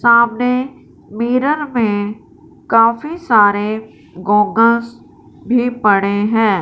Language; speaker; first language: Hindi; non-native, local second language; Punjabi